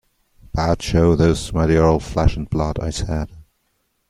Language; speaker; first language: English; non-native, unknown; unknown